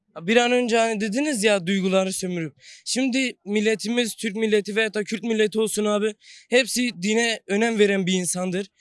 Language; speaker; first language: Turkish; non-native, local second language; Kurdish